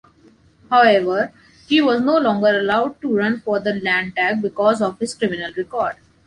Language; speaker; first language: English; non-native, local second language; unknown